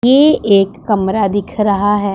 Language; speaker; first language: Hindi; non-native, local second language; Punjabi